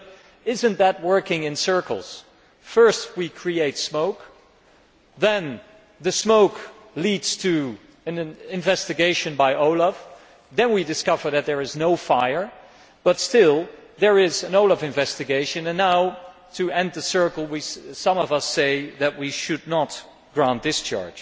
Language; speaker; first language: English; non-native, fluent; Dutch